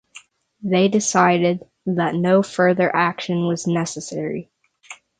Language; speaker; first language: English; native; English